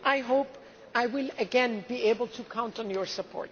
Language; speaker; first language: English; non-native, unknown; German